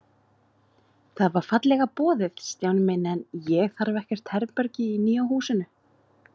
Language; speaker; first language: Icelandic; native; Icelandic